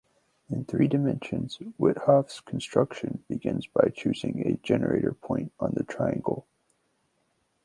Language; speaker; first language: English; native; English